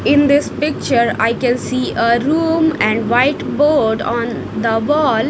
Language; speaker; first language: English; non-native, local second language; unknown